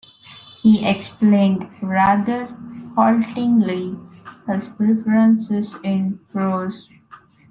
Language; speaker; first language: English; non-native, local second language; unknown